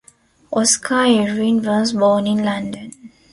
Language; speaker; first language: English; non-native, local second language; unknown